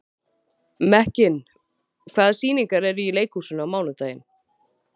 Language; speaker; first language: Icelandic; native; Icelandic